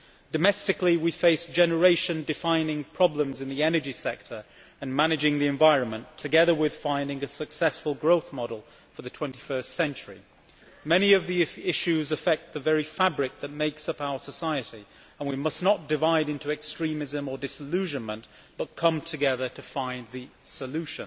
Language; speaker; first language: English; native; English